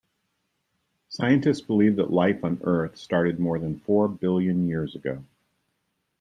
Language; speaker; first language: English; native; English